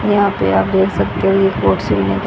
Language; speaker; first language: Hindi; native; Hindi